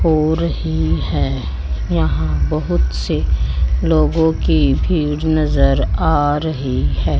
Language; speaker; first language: Hindi; native; Hindi